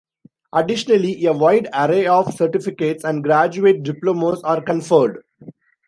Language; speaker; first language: English; non-native, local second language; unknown